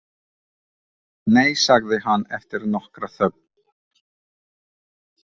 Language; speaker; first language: Icelandic; non-native, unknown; Ukrainian